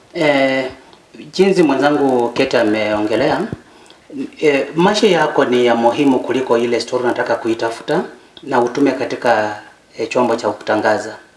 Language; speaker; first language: Swahili; non-native, local second language; Luyia